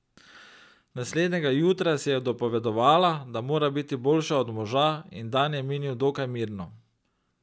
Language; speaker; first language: Slovenian; native; Slovenian